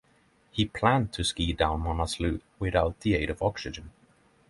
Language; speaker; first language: English; non-native, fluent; Norwegian